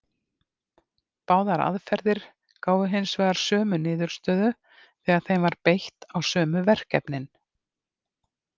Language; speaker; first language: Icelandic; native; Icelandic